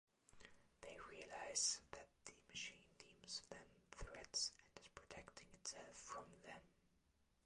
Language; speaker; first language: English; non-native, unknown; German